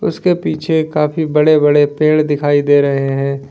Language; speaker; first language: Hindi; native; Hindi